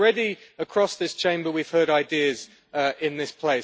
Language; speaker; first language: English; native; English